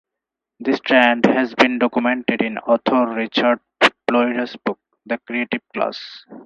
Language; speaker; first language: English; non-native, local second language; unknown